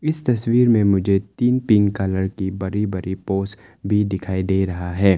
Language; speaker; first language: Hindi; non-native, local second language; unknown